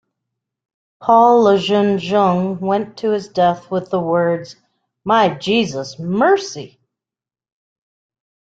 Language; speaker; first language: English; native; English